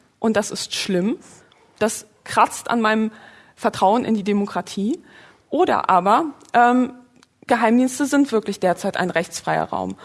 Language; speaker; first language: German; early bilingual, other home language; Polish